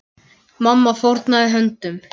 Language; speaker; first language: Icelandic; native; Icelandic